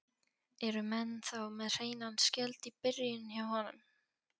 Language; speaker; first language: Icelandic; non-native, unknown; Polish